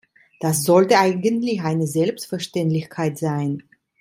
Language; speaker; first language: German; non-native, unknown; Italian